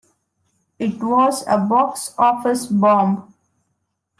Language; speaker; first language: English; non-native, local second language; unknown